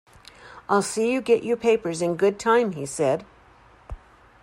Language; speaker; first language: English; native; English